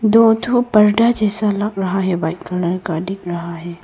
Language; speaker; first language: Hindi; non-native, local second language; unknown